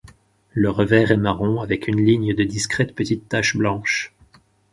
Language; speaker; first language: French; native; French